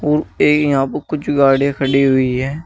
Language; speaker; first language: Hindi; native; Hindi